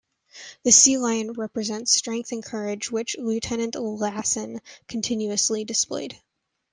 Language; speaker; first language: English; native; English